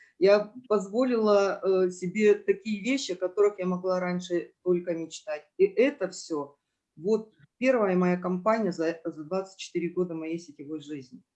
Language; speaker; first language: Russian; native; Russian